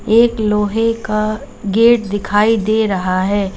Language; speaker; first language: Hindi; native; Hindi